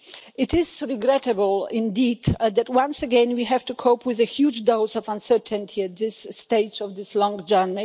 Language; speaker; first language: English; non-native, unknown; Polish